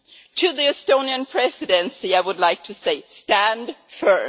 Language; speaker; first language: English; non-native, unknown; Swedish